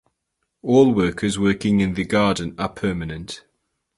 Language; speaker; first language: English; native; English